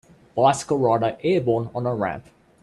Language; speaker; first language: English; native; English